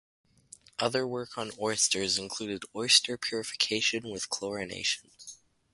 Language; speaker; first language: English; native; English